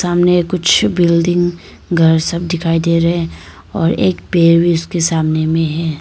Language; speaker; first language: Hindi; non-native, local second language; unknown